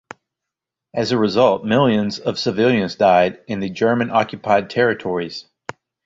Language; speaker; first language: English; native; English